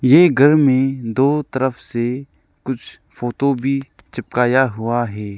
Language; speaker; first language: Hindi; non-native, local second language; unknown